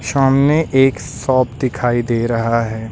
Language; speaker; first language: Hindi; native; Hindi